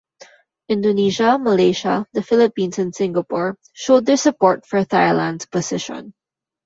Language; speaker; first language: English; non-native, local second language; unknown